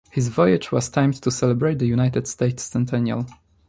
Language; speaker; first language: English; non-native, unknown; Polish